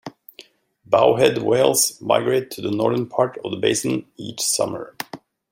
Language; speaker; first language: English; native; English